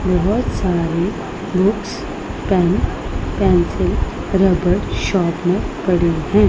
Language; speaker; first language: Hindi; non-native, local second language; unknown